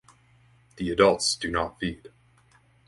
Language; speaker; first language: English; native; English